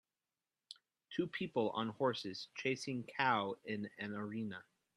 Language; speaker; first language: English; native; English